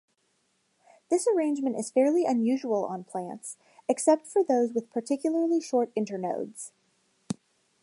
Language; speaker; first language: English; native; English